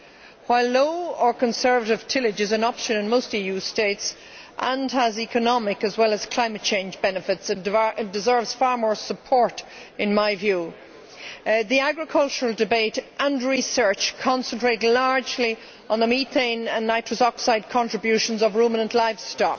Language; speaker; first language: English; native; English